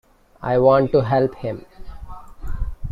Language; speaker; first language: English; non-native, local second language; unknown